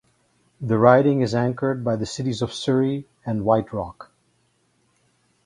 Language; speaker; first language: English; native; English